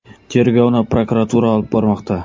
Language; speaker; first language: Uzbek; non-native, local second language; Kara-Kalpak